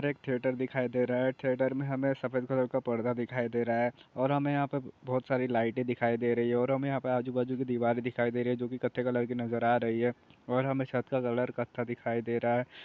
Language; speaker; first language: Hindi; non-native, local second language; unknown